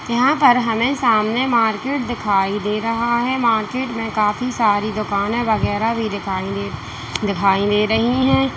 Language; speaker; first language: Hindi; native; Hindi